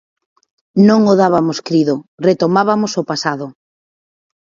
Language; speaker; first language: Galician; native; Galician